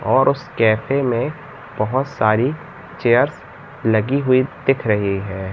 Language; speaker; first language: Hindi; native; Hindi